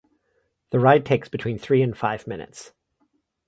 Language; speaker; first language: English; native; English